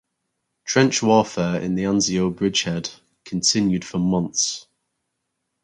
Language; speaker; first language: English; native; English